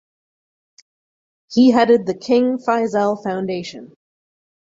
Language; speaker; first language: English; native; English